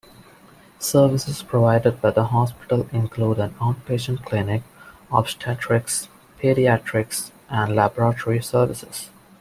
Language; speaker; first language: English; non-native, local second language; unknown